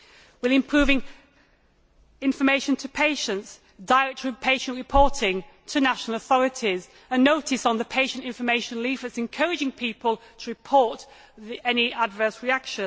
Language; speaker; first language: English; native; English